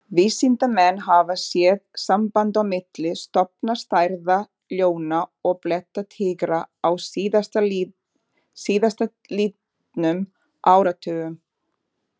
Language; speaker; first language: Icelandic; non-native, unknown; Portuguese